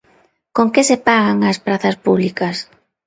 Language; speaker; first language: Galician; non-native, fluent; Spanish